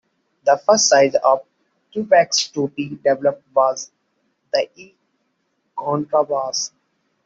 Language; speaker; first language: English; non-native, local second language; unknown